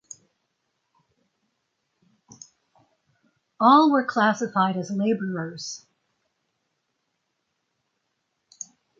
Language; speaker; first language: English; native; English